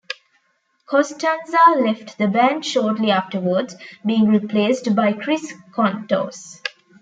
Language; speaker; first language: English; non-native, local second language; Tamil